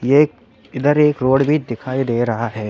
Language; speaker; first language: Hindi; native; Hindi